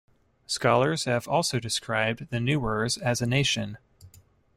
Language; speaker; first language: English; native; English